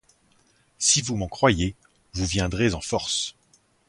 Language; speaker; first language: French; native; French